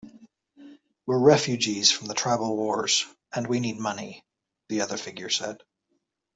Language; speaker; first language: English; native; English